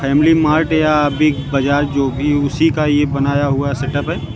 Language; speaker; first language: Hindi; native; Hindi